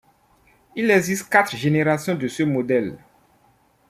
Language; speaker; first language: French; non-native, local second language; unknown